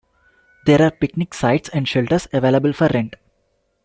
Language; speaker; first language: English; non-native, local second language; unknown